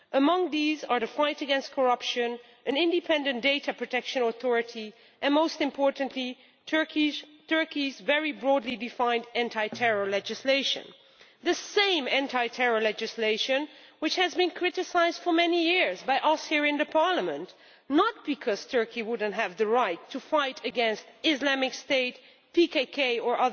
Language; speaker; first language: English; non-native, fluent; Dutch